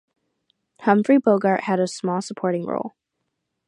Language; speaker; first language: English; native; English